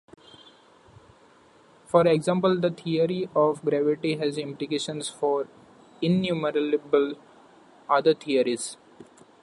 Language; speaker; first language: English; non-native, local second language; Marathi